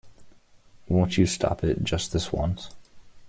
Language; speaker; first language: English; native; English